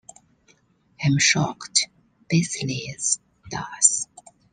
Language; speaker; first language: English; non-native, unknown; Chinese